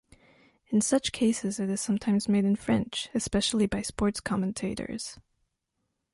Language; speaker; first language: English; non-native, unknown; French